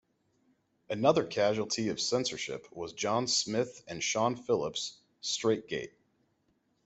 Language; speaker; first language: English; native; English